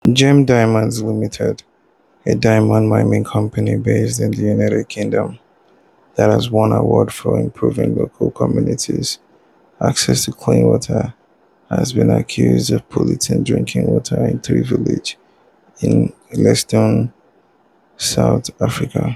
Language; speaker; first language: English; non-native, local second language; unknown